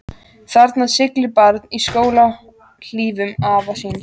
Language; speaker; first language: Icelandic; native; Icelandic